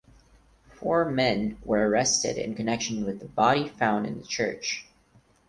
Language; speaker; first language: English; non-native, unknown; Portuguese